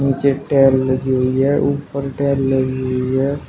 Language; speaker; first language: Hindi; native; Hindi